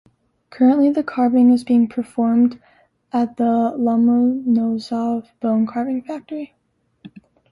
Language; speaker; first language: English; native; English